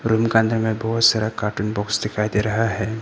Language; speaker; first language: Hindi; early bilingual, other home language; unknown